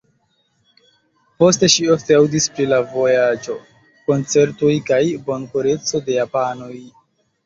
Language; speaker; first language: Esperanto; non-native, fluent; Chinese